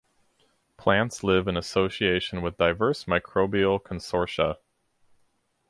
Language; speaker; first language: English; native; English